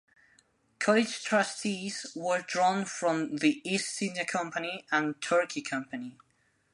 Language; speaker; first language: English; non-native, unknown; Spanish